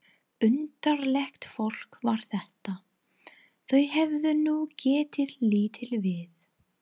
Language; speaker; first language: Icelandic; non-native, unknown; English